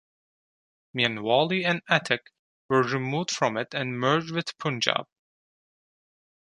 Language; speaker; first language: English; non-native, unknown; Turkish